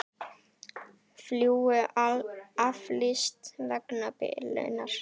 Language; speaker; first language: Icelandic; native; Icelandic